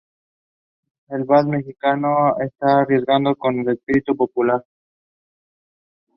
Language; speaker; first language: English; non-native, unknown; Spanish